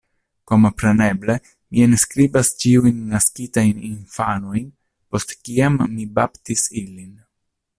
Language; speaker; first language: Esperanto; non-native, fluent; Italian